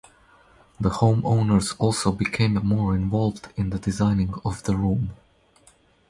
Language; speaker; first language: English; non-native, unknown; Croatian